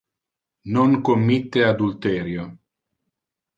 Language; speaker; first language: Interlingua; non-native, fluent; Italian